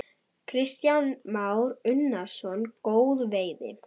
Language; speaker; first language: Icelandic; non-native, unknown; German